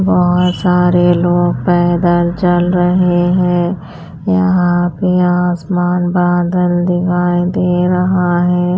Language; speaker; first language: Hindi; non-native, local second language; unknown